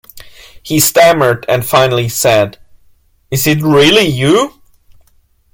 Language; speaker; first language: English; non-native, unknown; German